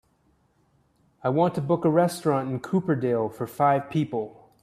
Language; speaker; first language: English; native; English